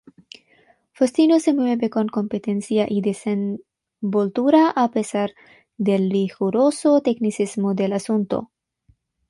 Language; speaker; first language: Spanish; non-native, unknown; Bangla